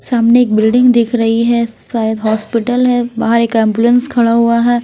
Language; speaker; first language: Hindi; non-native, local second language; Punjabi